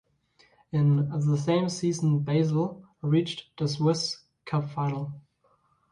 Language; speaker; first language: English; non-native, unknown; German